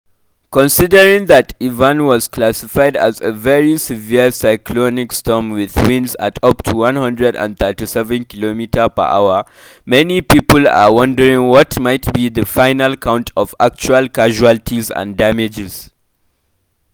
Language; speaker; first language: English; non-native, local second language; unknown